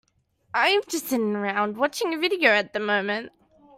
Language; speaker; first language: English; native; English